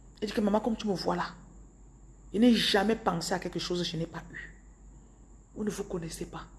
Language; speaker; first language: French; non-native, local second language; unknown